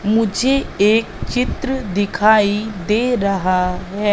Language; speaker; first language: Hindi; native; Hindi